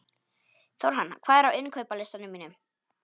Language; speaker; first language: Icelandic; non-native, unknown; Polish